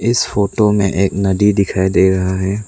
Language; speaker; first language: Hindi; non-native, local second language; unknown